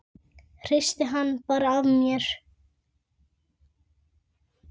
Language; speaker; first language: Icelandic; native; Icelandic